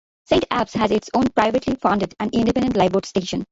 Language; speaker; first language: English; non-native, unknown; Bangla